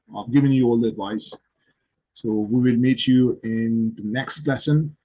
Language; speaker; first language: English; non-native, local second language; Urdu